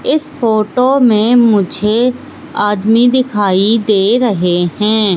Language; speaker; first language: Hindi; native; Hindi